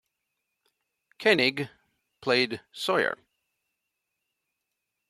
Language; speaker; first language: English; native; English